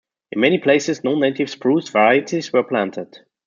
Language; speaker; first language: English; non-native, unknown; German